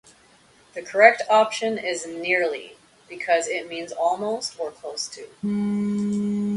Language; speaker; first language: English; native; English